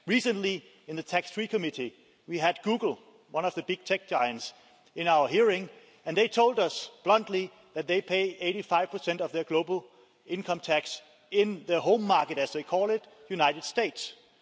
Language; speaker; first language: English; non-native, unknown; Danish